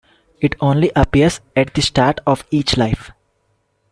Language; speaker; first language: English; non-native, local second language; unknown